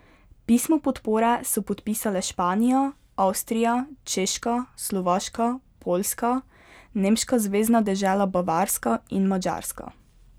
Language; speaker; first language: Slovenian; native; Slovenian